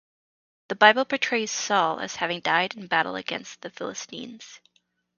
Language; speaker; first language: English; native; English